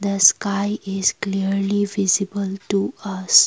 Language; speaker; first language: English; non-native, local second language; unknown